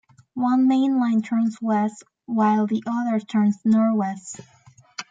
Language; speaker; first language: English; native; English